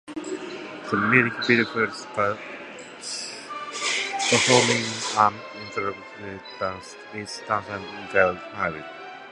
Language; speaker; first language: English; non-native, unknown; Japanese